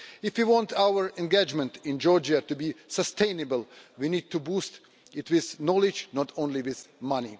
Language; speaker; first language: English; non-native, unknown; Russian